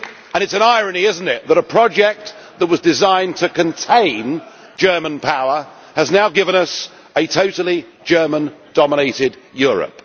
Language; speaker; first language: English; native; English